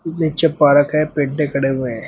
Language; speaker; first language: Hindi; native; Hindi